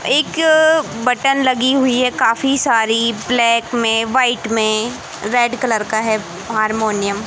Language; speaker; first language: Hindi; native; Hindi